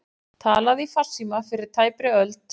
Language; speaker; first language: Icelandic; native; Icelandic